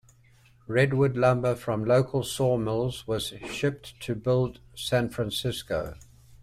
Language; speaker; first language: English; native; English